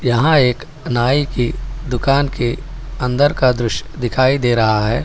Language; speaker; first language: Hindi; non-native, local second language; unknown